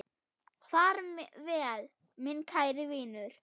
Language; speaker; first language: Icelandic; non-native, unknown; German